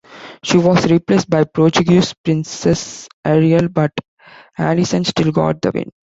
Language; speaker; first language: English; non-native, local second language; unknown